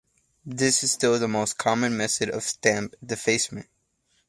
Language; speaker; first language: English; native; English